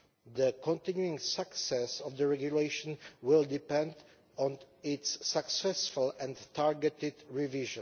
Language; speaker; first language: English; non-native, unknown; Czech